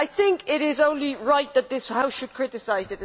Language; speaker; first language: English; non-native, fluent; Dutch